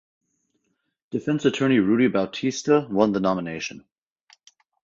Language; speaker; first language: English; native; English